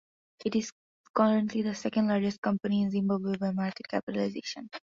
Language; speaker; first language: English; non-native, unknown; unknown